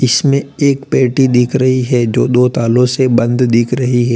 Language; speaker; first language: Hindi; native; Hindi